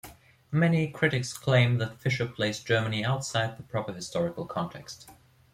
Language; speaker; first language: English; non-native, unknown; German